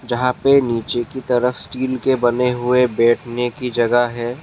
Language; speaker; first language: Hindi; non-native, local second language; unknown